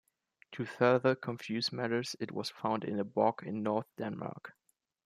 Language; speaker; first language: English; non-native, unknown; German